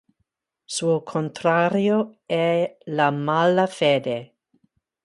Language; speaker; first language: Italian; non-native, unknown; English